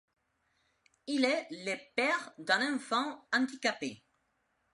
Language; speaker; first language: French; non-native, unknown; Spanish